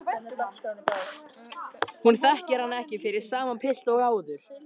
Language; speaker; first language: Icelandic; native; Icelandic